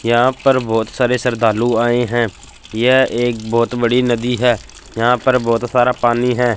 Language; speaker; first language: Hindi; non-native, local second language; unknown